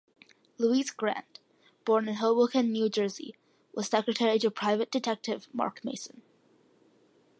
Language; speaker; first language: English; early bilingual, other home language; Malayalam